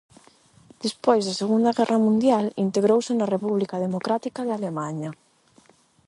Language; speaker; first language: Galician; non-native, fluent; Spanish